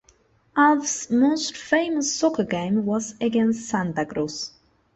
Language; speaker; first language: English; non-native, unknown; Spanish